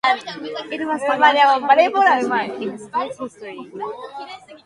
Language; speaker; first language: English; non-native, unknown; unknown